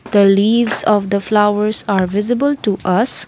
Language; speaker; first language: English; non-native, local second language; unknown